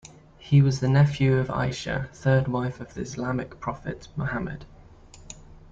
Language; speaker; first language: English; native; English